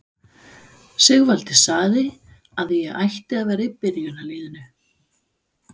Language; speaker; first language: Icelandic; non-native, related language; Danish